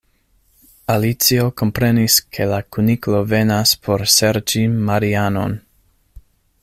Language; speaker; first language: Esperanto; non-native, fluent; English